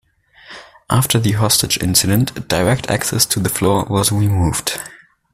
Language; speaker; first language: English; non-native, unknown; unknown